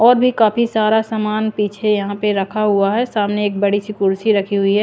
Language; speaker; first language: Hindi; non-native, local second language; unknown